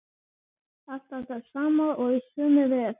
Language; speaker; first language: Icelandic; native; Icelandic